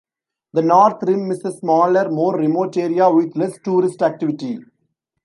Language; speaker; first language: English; non-native, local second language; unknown